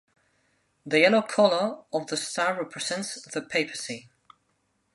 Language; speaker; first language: English; non-native, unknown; Spanish